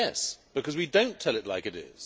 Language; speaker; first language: English; native; English